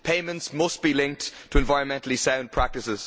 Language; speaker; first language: English; native; English